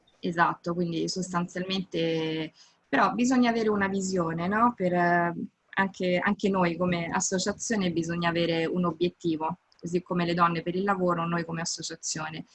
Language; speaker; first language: Italian; native; Italian